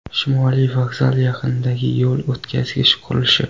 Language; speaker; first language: Uzbek; non-native, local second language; Kara-Kalpak